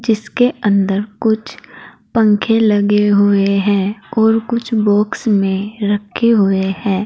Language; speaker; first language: Hindi; native; Hindi